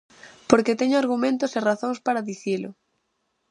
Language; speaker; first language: Galician; native; Galician